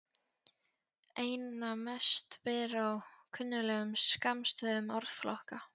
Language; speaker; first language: Icelandic; non-native, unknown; Polish